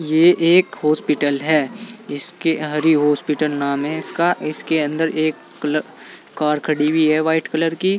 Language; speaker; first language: Hindi; native; Hindi